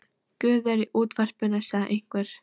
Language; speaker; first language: Icelandic; non-native, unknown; Polish